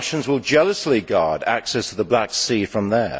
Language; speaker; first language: English; native; English